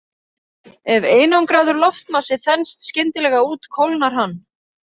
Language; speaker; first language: Icelandic; native; Icelandic